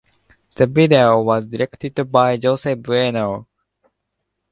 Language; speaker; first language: English; non-native, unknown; Japanese